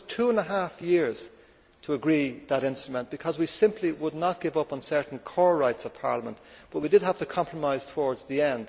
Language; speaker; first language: English; native; English